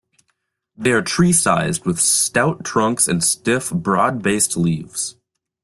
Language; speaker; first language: English; native; English